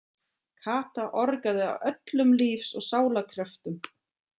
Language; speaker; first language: Icelandic; non-native, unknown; German